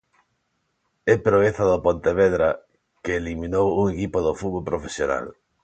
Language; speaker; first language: Galician; non-native, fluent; Spanish